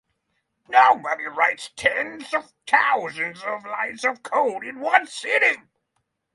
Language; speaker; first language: English; non-native, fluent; Norwegian